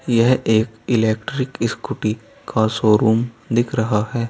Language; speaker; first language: Hindi; native; Hindi